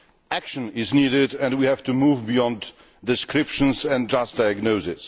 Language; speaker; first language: English; non-native, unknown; Polish